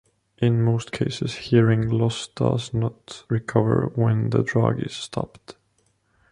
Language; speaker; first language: English; non-native, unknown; Estonian